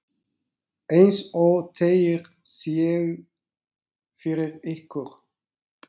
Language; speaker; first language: Icelandic; non-native, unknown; Turkish